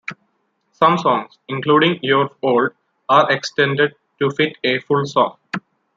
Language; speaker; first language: English; non-native, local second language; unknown